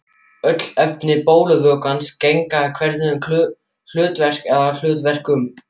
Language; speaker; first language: Icelandic; non-native, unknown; German